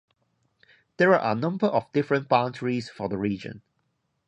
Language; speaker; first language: English; non-native, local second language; Cantonese